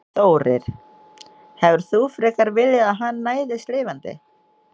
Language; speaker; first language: Icelandic; non-native, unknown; Indonesian